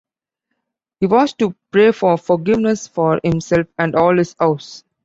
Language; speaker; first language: English; non-native, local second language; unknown